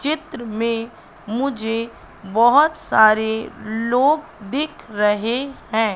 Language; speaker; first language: Hindi; native; Hindi